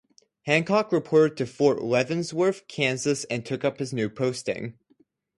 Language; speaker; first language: English; native; English